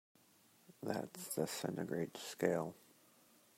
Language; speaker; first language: English; native; English